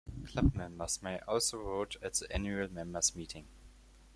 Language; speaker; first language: English; non-native, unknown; German